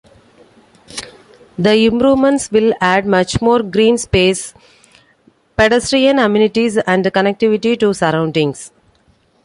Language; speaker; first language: English; non-native, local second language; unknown